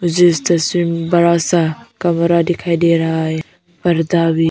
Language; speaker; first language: Hindi; non-native, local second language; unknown